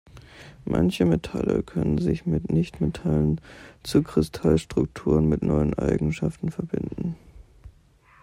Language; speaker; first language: German; native; German